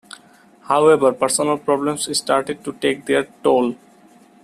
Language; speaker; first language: English; non-native, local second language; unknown